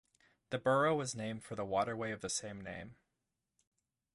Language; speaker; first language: English; native; English